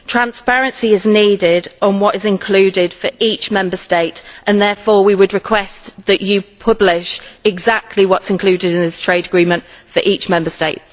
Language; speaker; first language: English; native; English